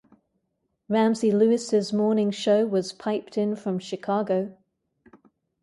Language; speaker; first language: English; native; English